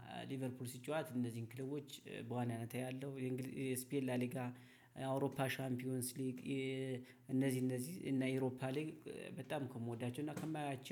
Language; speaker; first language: Amharic; native; Amharic